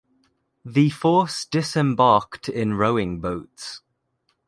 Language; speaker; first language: English; native; English